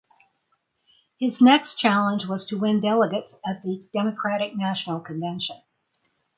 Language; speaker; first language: English; native; English